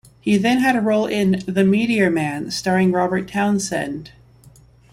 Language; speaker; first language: English; native; English